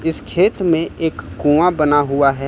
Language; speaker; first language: Hindi; native; Hindi